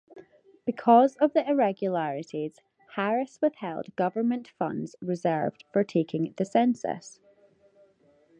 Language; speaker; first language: English; native; English